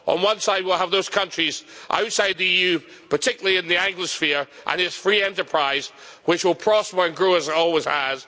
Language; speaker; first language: English; native; English